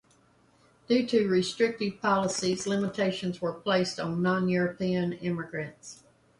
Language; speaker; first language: English; native; English